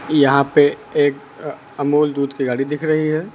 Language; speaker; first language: Hindi; native; Hindi